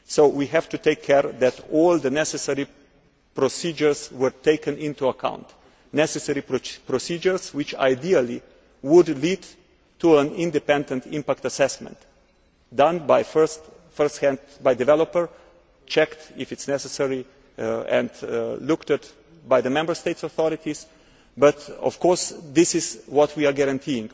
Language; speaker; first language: English; non-native, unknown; Slovenian